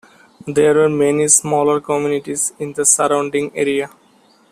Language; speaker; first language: English; non-native, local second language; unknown